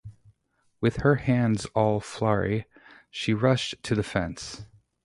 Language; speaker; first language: English; native; English